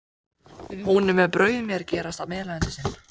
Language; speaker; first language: Icelandic; non-native, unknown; Hindi